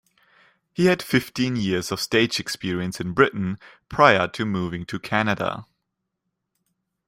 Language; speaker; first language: English; non-native, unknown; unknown